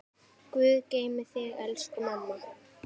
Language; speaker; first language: Icelandic; native; Icelandic